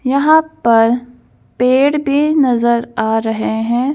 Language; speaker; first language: Hindi; native; Hindi